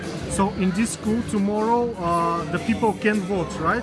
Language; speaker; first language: English; non-native, learner; Russian